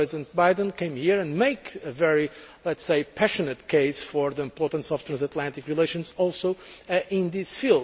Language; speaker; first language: English; non-native, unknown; Portuguese